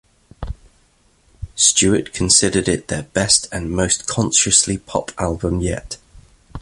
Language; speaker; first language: English; native; English